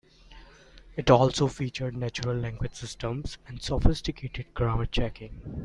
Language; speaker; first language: English; non-native, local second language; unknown